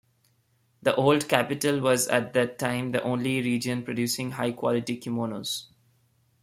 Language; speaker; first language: English; non-native, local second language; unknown